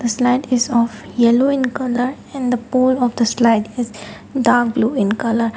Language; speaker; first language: English; non-native, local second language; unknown